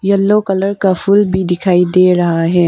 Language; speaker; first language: Hindi; non-native, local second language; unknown